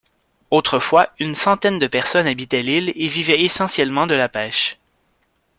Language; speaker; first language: French; native; French